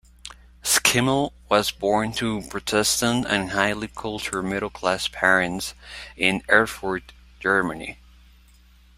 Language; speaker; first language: English; non-native, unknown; Spanish